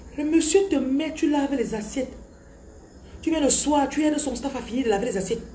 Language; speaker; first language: French; non-native, local second language; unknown